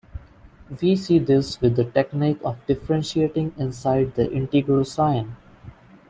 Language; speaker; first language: English; non-native, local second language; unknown